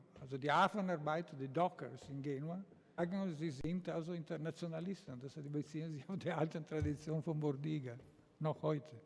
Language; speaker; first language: German; non-native, fluent; Italian